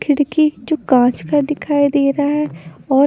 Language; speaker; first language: Hindi; non-native, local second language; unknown